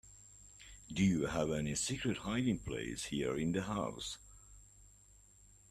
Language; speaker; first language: English; native; English